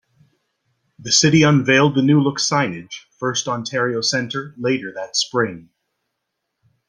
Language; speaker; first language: English; native; English